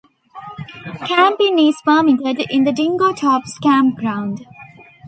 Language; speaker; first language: English; non-native, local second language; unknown